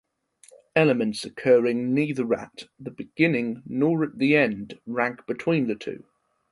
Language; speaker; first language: English; non-native, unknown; German